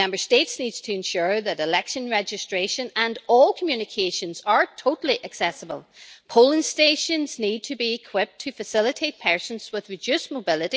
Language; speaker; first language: English; native; English